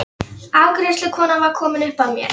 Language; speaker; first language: Icelandic; non-native, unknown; Polish